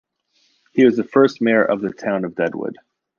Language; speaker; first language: English; native; English